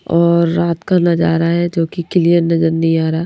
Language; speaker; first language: Hindi; native; Hindi